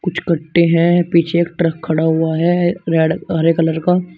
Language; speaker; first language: Hindi; native; Hindi